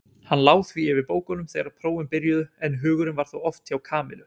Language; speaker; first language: Icelandic; native; Icelandic